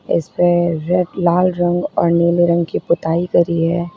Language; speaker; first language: Hindi; native; Hindi